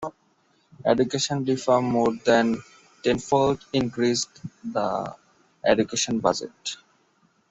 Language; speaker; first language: English; non-native, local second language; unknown